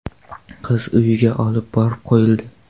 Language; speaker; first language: Uzbek; non-native, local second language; Kara-Kalpak